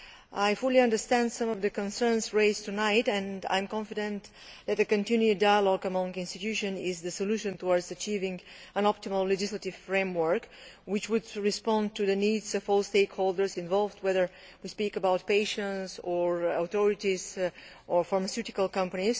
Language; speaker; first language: English; non-native, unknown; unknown